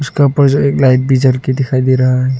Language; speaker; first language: Hindi; non-native, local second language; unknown